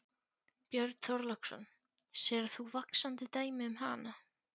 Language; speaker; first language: Icelandic; non-native, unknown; Polish